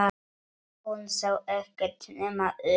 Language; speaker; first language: Icelandic; non-native, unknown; Polish